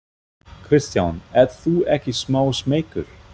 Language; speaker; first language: Icelandic; non-native, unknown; German